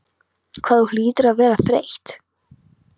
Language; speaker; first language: Icelandic; non-native, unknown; Polish